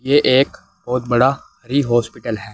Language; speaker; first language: Hindi; native; Hindi